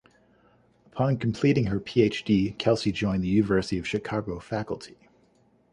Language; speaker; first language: English; native; English